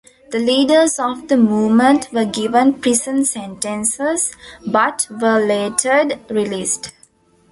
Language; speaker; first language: English; non-native, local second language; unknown